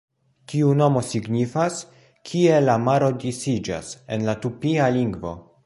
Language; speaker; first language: Esperanto; non-native, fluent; Polish